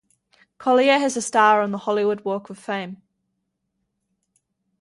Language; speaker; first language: English; native; English